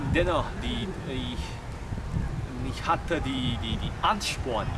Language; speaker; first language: German; non-native, learner; Portuguese